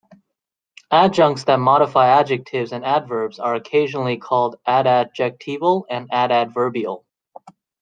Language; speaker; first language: English; native; English